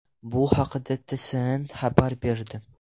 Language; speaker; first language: Uzbek; non-native, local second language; Russian